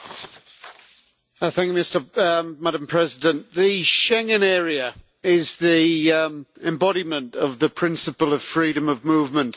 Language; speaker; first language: English; native; English